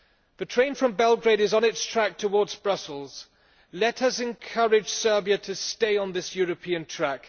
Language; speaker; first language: English; non-native, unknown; German